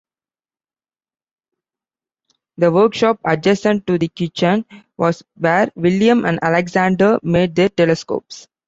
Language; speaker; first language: English; non-native, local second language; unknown